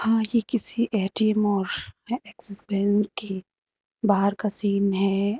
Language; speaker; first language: Hindi; native; Hindi